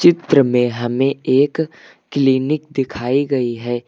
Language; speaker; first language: Hindi; native; Hindi